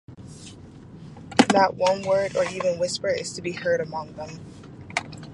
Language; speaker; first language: English; native; English